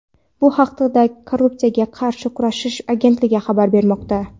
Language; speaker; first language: Uzbek; non-native, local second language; Kara-Kalpak